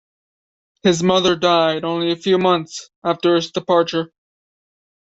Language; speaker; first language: English; native; English